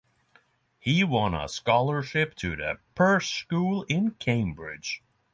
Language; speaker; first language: English; non-native, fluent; Norwegian